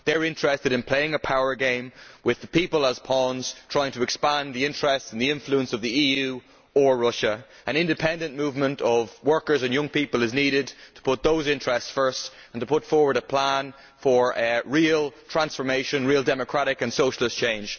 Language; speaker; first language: English; native; English